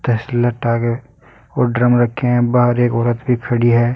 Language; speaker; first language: Hindi; native; Hindi